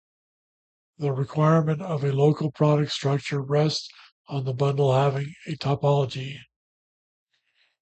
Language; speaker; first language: English; native; English